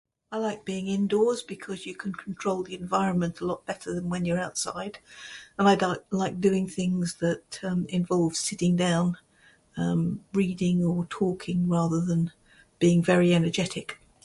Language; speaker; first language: English; native; English